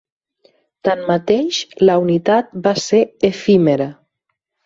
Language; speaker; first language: Catalan; native; Catalan